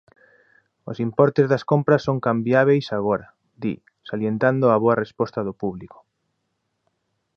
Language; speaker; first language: Galician; native; Galician